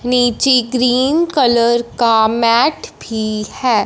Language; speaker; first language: Hindi; non-native, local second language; Punjabi